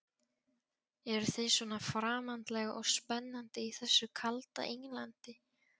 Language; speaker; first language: Icelandic; non-native, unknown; Polish